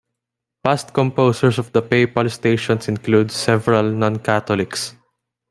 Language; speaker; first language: English; non-native, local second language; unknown